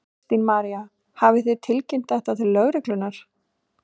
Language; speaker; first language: Icelandic; native; Icelandic